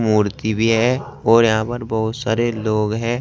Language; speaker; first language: Hindi; native; Hindi